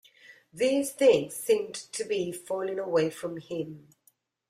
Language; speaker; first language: English; non-native, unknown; Spanish